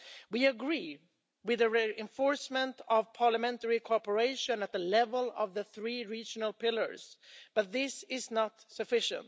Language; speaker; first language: English; non-native, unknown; Swedish